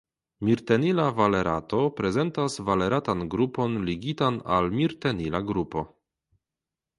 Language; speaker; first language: Esperanto; non-native, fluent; Polish